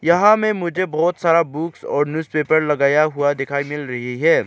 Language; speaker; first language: Hindi; non-native, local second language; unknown